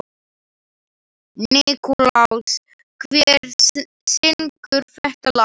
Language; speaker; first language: Icelandic; non-native, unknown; Slovak